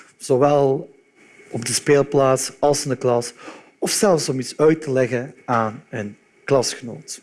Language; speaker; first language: Dutch; native; Dutch